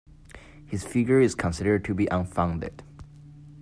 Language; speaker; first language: English; non-native, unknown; Chinese